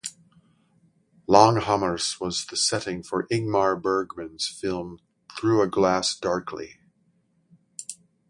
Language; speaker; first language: English; native; English